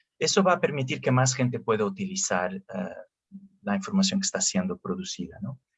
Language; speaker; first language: Spanish; non-native, related language; Portuguese